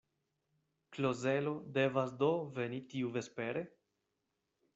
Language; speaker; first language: Esperanto; non-native, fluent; Spanish